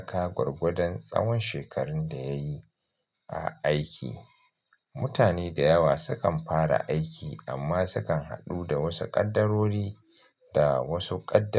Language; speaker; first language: Hausa; native; Hausa